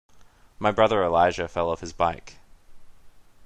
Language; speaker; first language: English; native; English